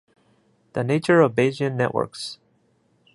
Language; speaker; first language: English; non-native, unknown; Japanese